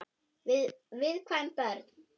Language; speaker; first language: Icelandic; non-native, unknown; German